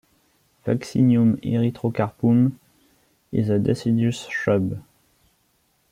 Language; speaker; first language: English; non-native, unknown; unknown